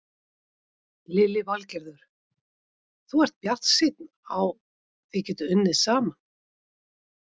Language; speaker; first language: Icelandic; native; Icelandic